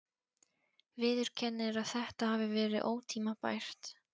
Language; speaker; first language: Icelandic; non-native, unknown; Polish